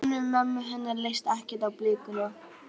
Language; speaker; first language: Icelandic; native; Icelandic